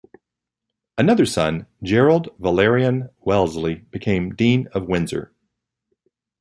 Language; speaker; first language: English; native; English